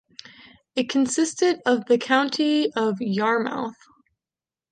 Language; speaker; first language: English; native; English